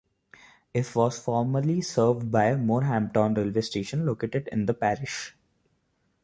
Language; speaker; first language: English; non-native, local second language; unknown